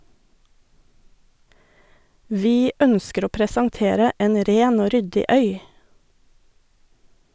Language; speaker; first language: Norwegian; native; Norwegian